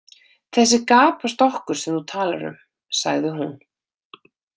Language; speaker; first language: Icelandic; native; Icelandic